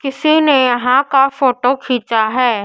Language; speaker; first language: Hindi; native; Hindi